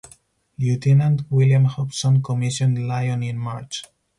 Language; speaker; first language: English; non-native, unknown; Spanish